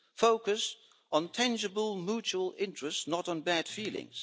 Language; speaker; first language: English; non-native, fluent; Dutch